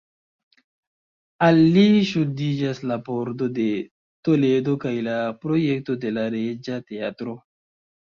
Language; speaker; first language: Esperanto; non-native, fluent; Chinese